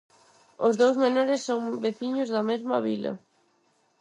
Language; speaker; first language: Galician; non-native, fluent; Spanish